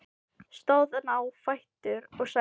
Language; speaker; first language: Icelandic; non-native, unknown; Filipino